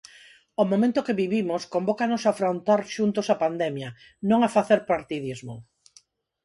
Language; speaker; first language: Galician; non-native, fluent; Spanish